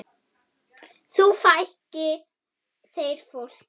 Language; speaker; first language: Icelandic; non-native, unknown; German